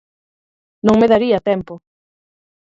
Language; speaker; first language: Galician; native; Galician